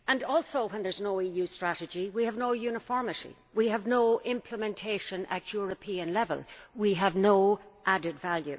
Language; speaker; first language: English; native; English